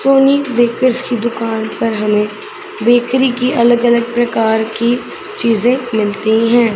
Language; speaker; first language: Hindi; non-native, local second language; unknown